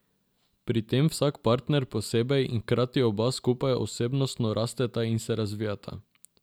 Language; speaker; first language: Slovenian; non-native, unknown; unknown